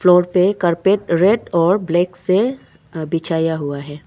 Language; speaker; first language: Hindi; non-native, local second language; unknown